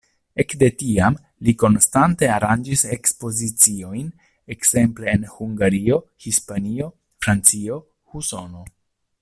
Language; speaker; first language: Esperanto; non-native, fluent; Italian